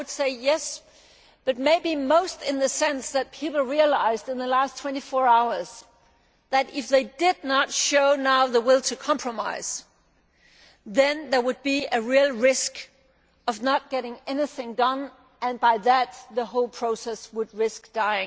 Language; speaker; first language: English; non-native, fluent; Danish